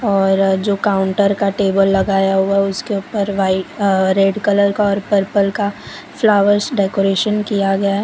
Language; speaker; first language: Hindi; non-native, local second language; Gujarati